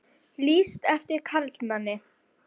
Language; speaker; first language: Icelandic; native; Icelandic